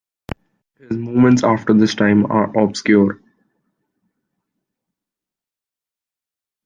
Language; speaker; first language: English; native; English